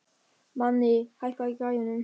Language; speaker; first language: Icelandic; non-native, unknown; German